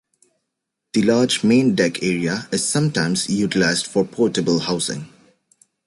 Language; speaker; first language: English; native; English